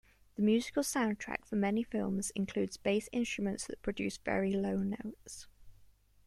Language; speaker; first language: English; native; English